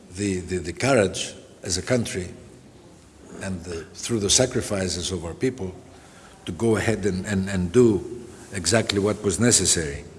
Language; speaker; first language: English; non-native, fluent; Greek